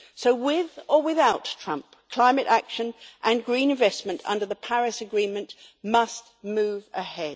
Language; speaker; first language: English; native; English